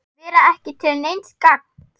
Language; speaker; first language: Icelandic; non-native, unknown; German